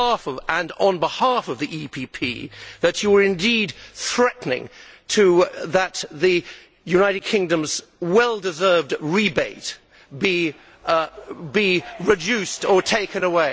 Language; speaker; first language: English; native; English